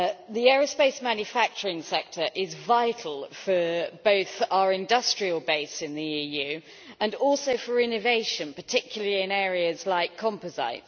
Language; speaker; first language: English; native; English